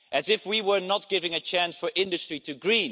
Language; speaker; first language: English; non-native, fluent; Dutch